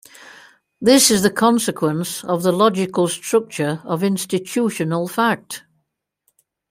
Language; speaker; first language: English; native; English